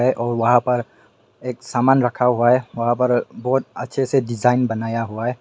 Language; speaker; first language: Hindi; non-native, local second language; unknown